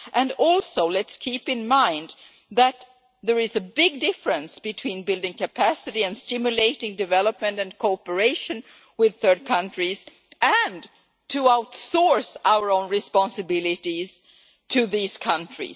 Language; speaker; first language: English; non-native, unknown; Swedish